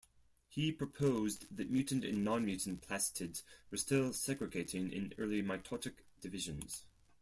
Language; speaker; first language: English; non-native, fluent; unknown